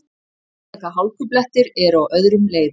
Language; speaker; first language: Icelandic; native; Icelandic